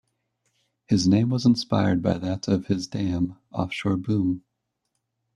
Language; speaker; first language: English; native; English